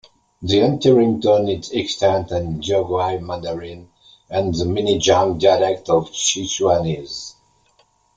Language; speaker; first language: English; non-native, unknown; French